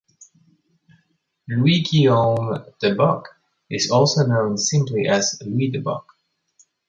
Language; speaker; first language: English; native; English